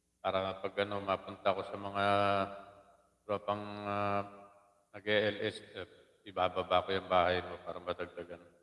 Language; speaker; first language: Filipino; non-native, local second language; Waray